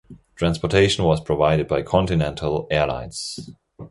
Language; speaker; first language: English; non-native, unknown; German